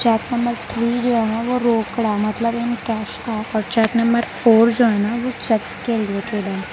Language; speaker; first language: Hindi; non-native, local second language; Gujarati